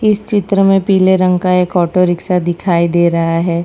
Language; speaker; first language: Hindi; non-native, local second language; Gujarati